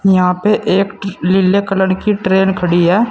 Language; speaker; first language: Hindi; native; Hindi